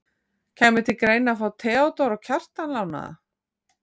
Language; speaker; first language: Icelandic; native; Icelandic